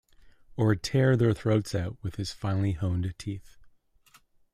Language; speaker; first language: English; native; English